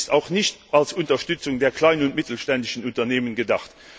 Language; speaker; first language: German; non-native, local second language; Luxembourgish